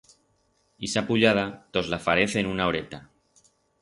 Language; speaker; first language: Aragonese; non-native, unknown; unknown